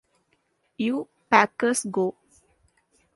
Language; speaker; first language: English; non-native, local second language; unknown